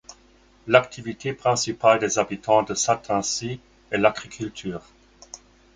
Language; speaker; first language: French; non-native, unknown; German